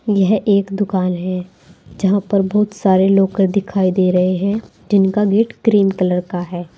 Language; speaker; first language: Hindi; native; Hindi